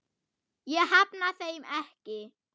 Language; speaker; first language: Icelandic; non-native, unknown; German